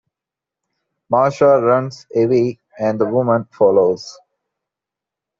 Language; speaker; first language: English; non-native, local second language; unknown